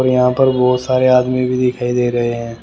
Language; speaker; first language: Hindi; native; Hindi